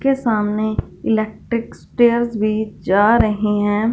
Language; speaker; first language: Hindi; non-native, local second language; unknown